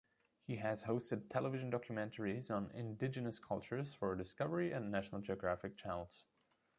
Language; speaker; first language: English; non-native, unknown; German